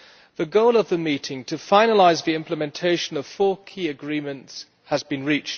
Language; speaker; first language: English; non-native, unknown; German